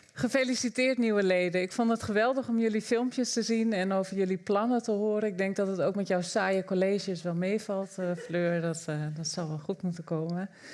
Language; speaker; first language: Dutch; native; Dutch